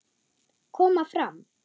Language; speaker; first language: Icelandic; non-native, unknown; German